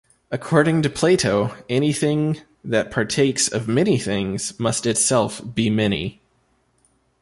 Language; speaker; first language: English; native; English